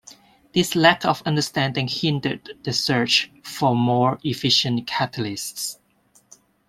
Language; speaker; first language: English; non-native, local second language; Cantonese